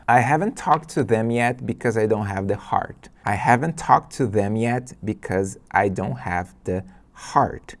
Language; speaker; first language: English; non-native, fluent; Portuguese